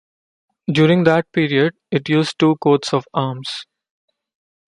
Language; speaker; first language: English; non-native, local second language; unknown